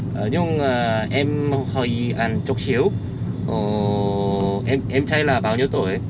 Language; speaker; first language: Vietnamese; non-native, learner; Korean